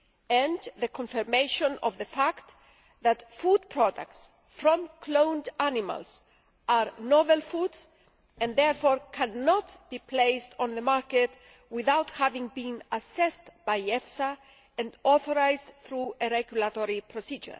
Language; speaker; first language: English; non-native, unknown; Greek